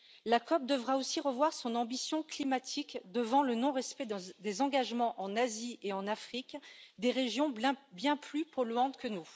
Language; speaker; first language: French; native; French